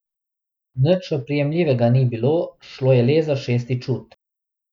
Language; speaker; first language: Slovenian; non-native, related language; Bosnian